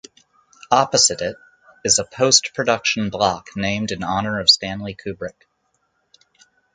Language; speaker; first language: English; native; English